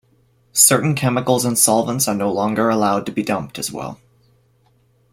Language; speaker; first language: English; native; English